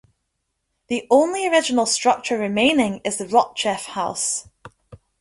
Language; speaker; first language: English; native; English